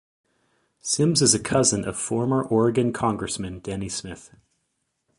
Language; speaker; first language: English; native; English